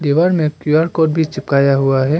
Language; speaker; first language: Hindi; non-native, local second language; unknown